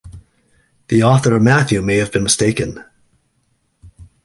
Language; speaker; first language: English; native; English